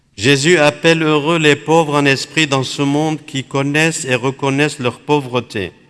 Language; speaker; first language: French; non-native, fluent; Aramaic